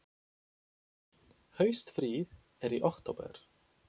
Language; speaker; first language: Icelandic; non-native, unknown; Polish